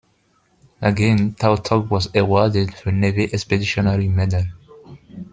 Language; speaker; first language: English; non-native, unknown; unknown